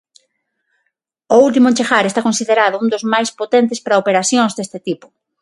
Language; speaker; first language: Galician; non-native, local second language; Spanish